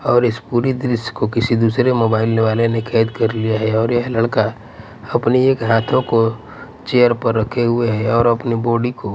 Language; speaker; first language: Hindi; non-native, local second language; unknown